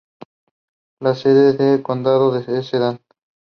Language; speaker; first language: English; non-native, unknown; Spanish